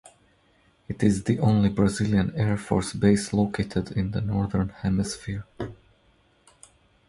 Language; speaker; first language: English; non-native, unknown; Croatian